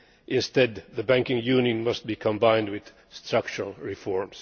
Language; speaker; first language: English; non-native, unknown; Finnish